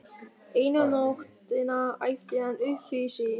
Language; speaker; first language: Icelandic; non-native, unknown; German